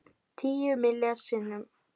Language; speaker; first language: Icelandic; native; Icelandic